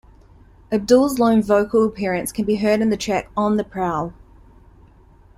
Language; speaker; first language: English; native; English